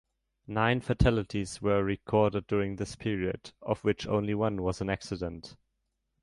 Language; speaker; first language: English; non-native, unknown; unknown